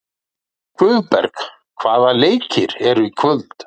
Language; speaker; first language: Icelandic; native; Icelandic